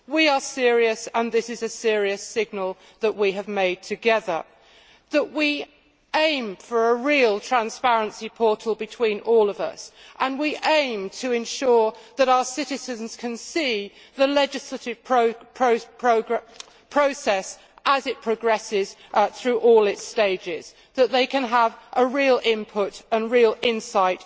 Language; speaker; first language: English; native; English